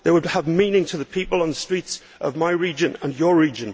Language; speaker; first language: English; native; English